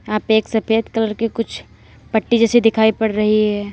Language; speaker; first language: Hindi; native; Hindi